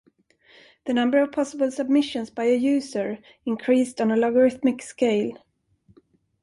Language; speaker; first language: English; non-native, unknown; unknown